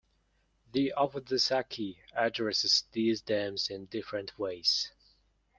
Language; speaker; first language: English; non-native, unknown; Mongolian